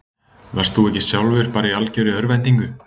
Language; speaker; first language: Icelandic; native; Icelandic